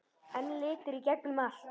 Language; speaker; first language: Icelandic; native; Icelandic